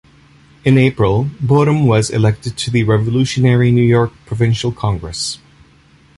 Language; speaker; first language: English; native; English